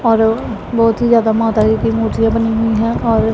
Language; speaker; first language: Hindi; non-native, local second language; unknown